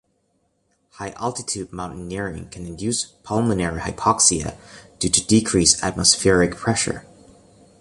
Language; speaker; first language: English; native; English